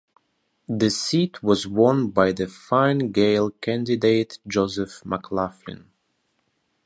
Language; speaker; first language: English; non-native, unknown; Russian